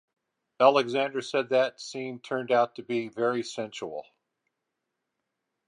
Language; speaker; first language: English; native; English